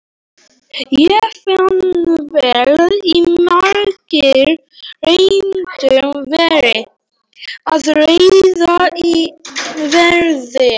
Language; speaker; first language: Icelandic; non-native, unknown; Polish